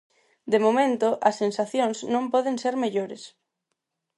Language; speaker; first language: Galician; non-native, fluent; Spanish